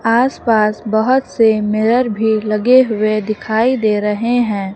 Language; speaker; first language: Hindi; native; Hindi